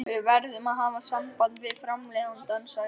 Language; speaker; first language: Icelandic; native; Icelandic